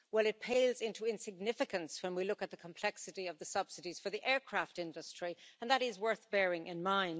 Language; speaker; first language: English; native; English